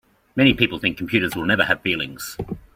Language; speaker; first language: English; native; English